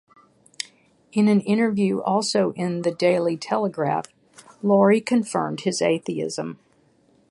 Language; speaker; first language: English; native; English